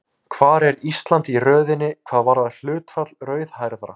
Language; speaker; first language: Icelandic; native; Icelandic